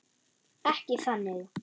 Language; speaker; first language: Icelandic; non-native, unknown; German